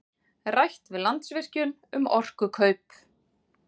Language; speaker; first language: Icelandic; native; Icelandic